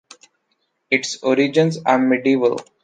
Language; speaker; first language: English; non-native, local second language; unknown